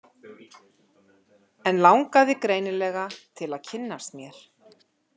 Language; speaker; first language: Icelandic; native; Icelandic